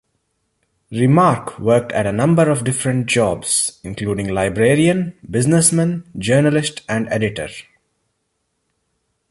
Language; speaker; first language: English; non-native, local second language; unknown